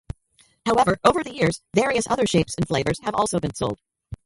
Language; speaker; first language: English; native; English